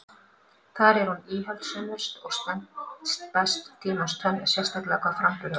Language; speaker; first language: Icelandic; native; Icelandic